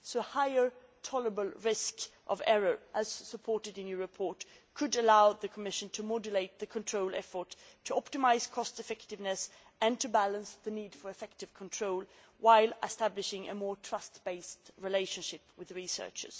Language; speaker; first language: English; non-native, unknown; Swedish